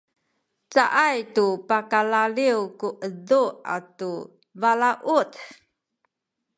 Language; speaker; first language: Sakizaya; non-native, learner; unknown